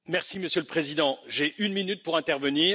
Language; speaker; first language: French; native; French